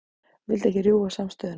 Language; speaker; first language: Icelandic; native; Icelandic